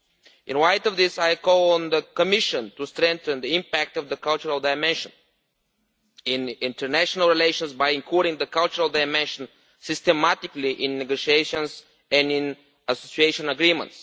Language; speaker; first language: English; non-native, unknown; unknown